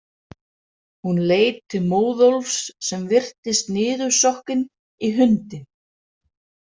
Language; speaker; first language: Icelandic; non-native, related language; Danish